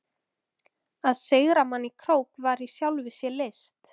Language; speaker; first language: Icelandic; native; Icelandic